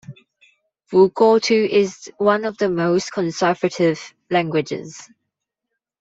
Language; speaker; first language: English; non-native, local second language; Cantonese